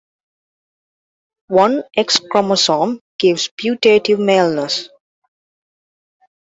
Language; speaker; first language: English; non-native, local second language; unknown